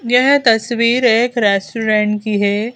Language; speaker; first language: Hindi; native; Hindi